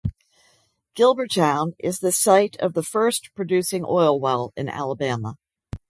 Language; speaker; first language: English; native; English